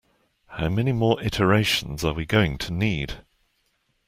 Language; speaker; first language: English; native; English